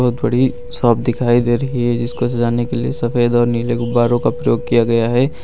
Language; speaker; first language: Hindi; native; Hindi